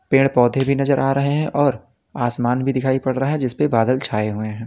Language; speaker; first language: Hindi; native; Hindi